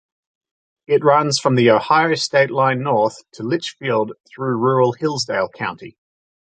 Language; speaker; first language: English; native; English